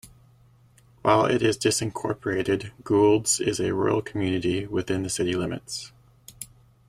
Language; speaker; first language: English; native; English